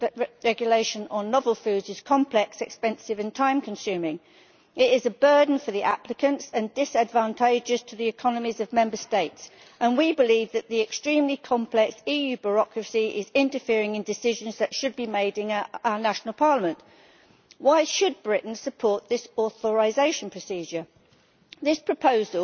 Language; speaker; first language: English; native; English